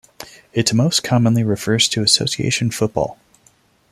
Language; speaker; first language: English; non-native, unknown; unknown